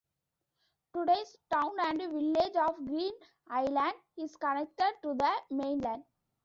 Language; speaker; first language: English; non-native, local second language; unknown